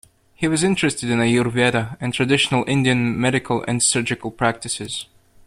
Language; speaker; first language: English; native; English